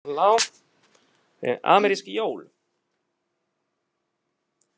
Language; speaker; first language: Icelandic; non-native, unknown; Italian